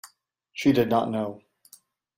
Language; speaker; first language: English; native; English